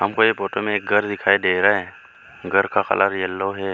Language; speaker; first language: Hindi; non-native, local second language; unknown